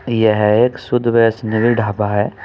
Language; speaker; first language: Hindi; native; Hindi